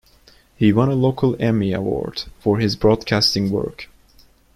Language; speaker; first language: English; non-native, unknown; Turkish